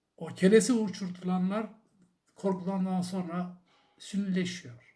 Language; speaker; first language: Turkish; non-native, local second language; Zaza